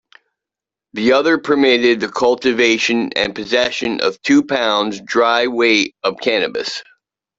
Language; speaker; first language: English; native; English